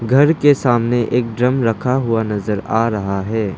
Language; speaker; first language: Hindi; non-native, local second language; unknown